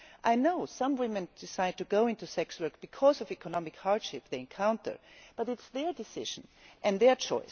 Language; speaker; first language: English; non-native, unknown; German